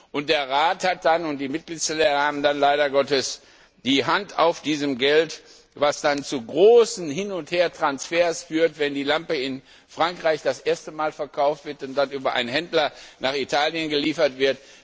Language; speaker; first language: German; non-native, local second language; Luxembourgish